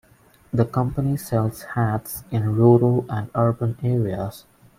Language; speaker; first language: English; non-native, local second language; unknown